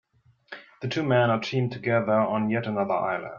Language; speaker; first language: English; non-native, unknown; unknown